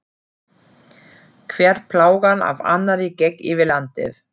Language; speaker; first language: Icelandic; non-native, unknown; German